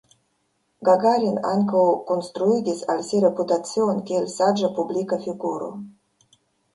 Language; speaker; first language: Esperanto; non-native, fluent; Russian